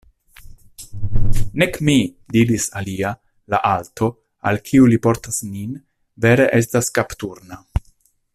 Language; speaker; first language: Esperanto; non-native, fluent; Italian